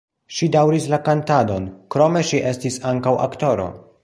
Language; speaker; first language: Esperanto; non-native, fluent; Polish